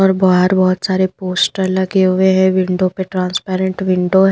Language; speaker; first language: Hindi; non-native, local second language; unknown